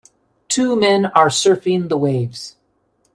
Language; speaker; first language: English; native; English